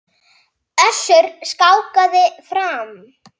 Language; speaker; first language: Icelandic; native; Icelandic